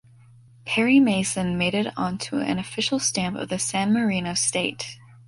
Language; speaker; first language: English; native; English